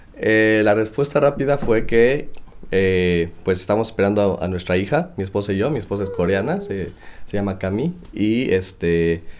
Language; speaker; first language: Spanish; native; Spanish